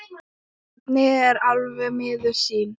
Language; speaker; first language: Icelandic; non-native, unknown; Thai